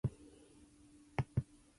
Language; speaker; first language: English; non-native, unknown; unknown